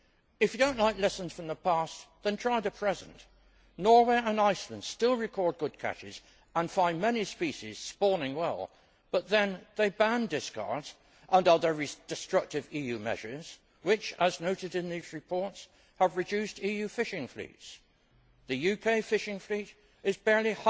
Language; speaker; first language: English; native; English